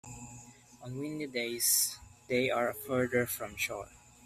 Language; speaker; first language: English; non-native, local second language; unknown